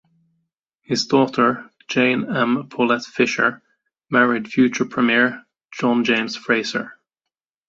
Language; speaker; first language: English; native; English